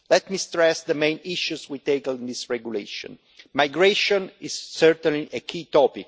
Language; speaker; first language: English; non-native, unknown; Italian